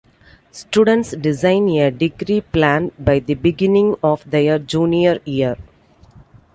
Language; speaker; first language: English; non-native, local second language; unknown